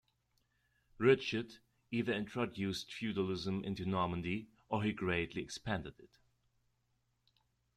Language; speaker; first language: English; non-native, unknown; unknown